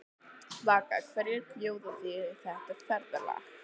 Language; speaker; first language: Icelandic; native; Icelandic